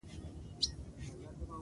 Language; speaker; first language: English; non-native, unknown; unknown